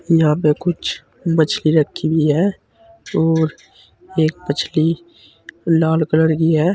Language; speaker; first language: Hindi; native; Hindi